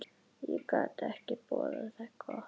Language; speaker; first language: Icelandic; native; Icelandic